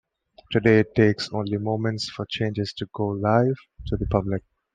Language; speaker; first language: English; non-native, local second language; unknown